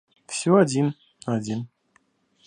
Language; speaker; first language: Russian; native; Russian